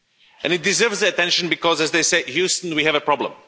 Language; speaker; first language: English; non-native, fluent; Slovak